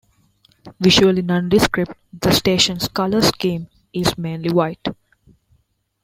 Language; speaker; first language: English; non-native, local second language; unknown